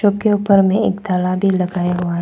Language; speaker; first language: Hindi; non-native, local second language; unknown